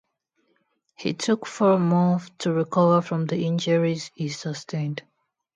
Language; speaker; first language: English; non-native, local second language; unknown